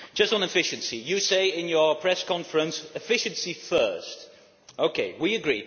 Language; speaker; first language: English; non-native, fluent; Dutch